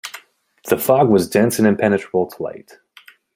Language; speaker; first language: English; native; English